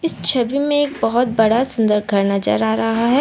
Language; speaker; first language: Hindi; non-native, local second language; Assamese